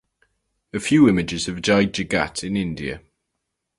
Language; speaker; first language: English; native; English